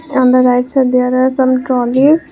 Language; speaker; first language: English; non-native, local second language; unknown